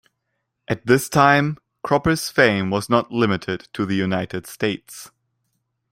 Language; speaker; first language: English; non-native, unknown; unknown